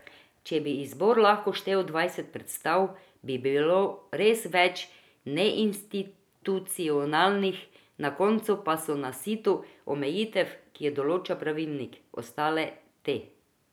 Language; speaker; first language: Slovenian; non-native, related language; Croatian